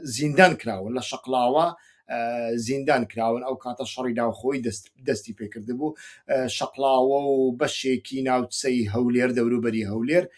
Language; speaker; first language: Central Kurdish; non-native, local second language; Kurdish